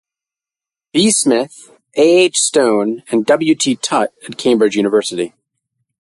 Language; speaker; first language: English; native; English